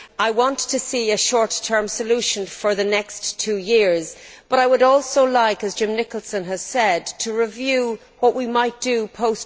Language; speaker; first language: English; native; English